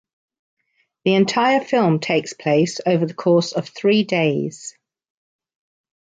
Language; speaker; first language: English; native; English